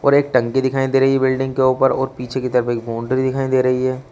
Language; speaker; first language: Hindi; native; Hindi